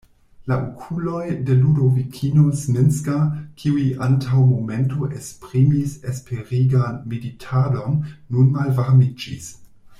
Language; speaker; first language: Esperanto; non-native, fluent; German